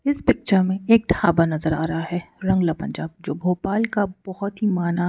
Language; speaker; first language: Hindi; native; Hindi